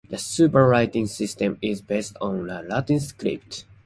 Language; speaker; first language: English; non-native, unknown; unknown